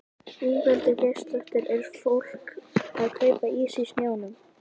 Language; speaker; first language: Icelandic; native; Icelandic